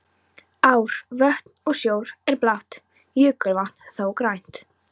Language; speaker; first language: Icelandic; non-native, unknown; Polish